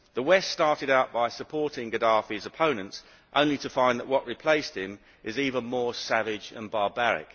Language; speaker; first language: English; native; English